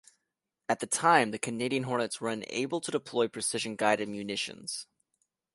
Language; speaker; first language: English; native; English